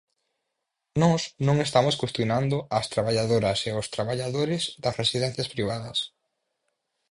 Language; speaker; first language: Galician; native; Galician